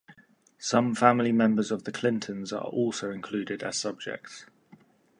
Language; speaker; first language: English; native; English